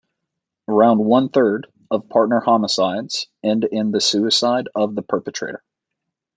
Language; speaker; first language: English; native; English